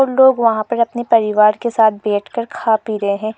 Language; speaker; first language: Hindi; non-native, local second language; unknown